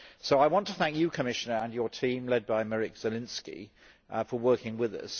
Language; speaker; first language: English; native; English